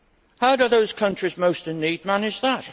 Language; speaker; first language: English; native; English